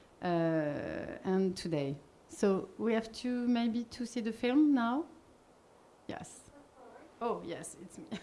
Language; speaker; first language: English; non-native, learner; French